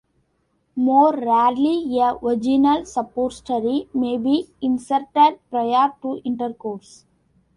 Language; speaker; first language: English; non-native, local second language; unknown